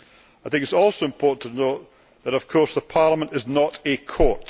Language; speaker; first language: English; native; English